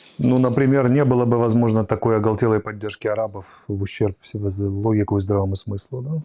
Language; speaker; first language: Russian; native; Russian